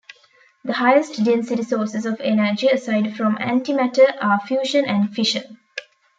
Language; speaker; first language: English; non-native, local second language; Tamil